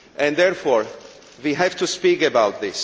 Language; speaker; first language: English; non-native, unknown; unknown